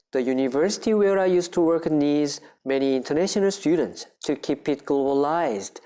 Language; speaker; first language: English; non-native, fluent; Korean